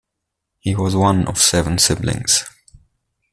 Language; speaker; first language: English; non-native, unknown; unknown